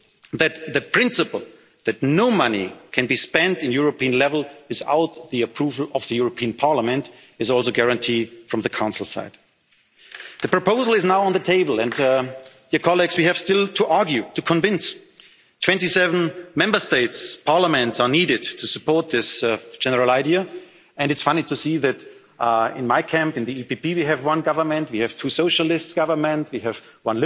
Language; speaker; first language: English; non-native, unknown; German